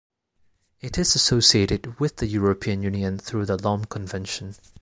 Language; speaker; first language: English; non-native, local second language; Cantonese